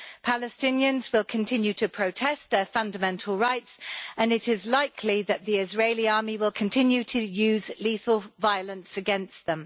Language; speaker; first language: English; native; English